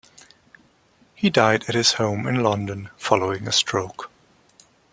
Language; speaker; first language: English; non-native, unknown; German